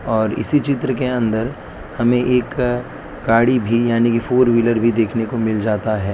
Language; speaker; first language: Hindi; non-native, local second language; Gujarati